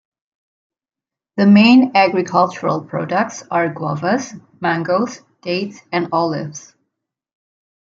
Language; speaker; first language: English; native; English